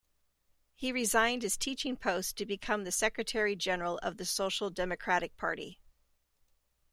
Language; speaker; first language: English; native; English